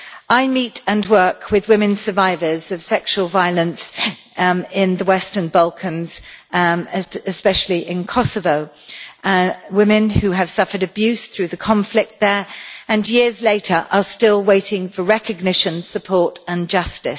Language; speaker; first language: English; native; English